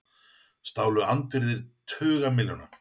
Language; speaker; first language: Icelandic; native; Icelandic